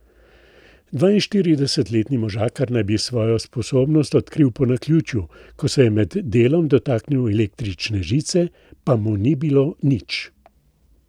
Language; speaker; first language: Slovenian; native; Slovenian